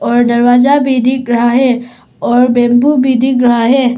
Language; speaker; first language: Hindi; early bilingual, other home language; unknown